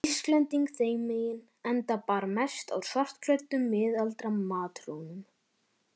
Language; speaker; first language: Icelandic; native; Icelandic